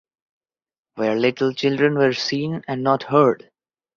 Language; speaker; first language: English; non-native, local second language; Bangla